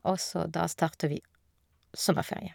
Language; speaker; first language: Norwegian; non-native, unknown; French